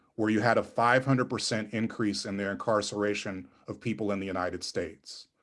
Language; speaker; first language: English; native; English